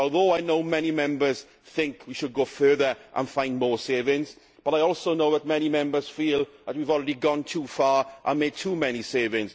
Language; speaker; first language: English; native; English